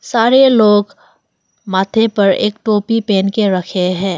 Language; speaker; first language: Hindi; non-native, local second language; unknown